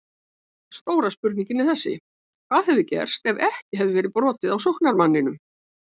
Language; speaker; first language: Icelandic; native; Icelandic